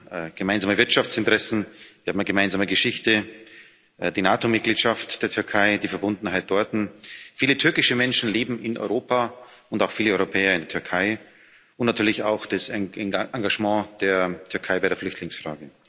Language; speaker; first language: German; native; German